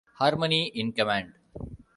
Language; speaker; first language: English; non-native, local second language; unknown